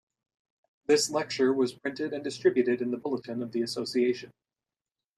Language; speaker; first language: English; native; English